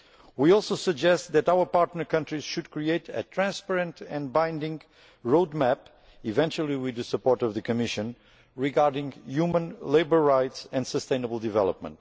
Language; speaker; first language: English; non-native, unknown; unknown